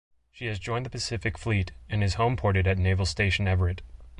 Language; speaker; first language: English; native; English